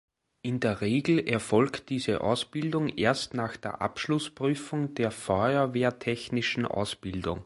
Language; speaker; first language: German; native; German